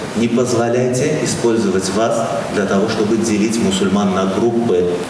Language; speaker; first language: Russian; non-native, local second language; Azerbaijani